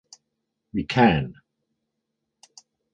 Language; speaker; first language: English; native; English